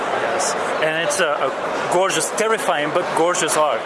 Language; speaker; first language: English; non-native, fluent; Portuguese